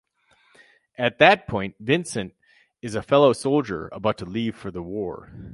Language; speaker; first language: English; native; English